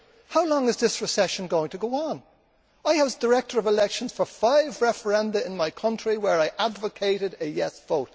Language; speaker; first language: English; native; English